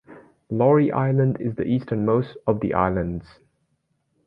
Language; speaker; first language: English; native; English